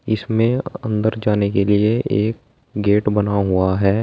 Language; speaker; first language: Hindi; native; Hindi